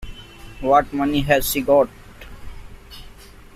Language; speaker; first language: English; non-native, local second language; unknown